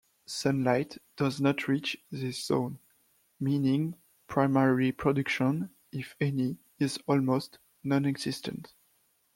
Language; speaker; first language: English; non-native, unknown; French